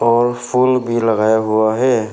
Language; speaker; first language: Hindi; non-native, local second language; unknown